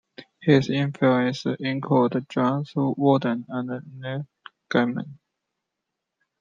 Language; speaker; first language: English; non-native, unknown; Chinese